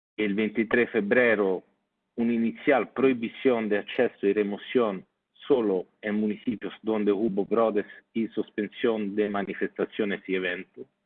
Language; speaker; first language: Spanish; non-native, fluent; Italian